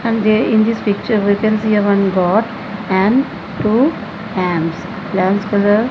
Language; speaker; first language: English; non-native, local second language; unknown